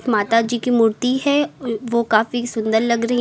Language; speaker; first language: Hindi; native; Hindi